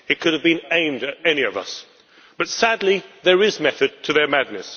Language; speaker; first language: English; native; English